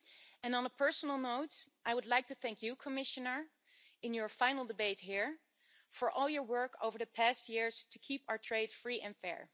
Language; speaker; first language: English; non-native, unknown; Dutch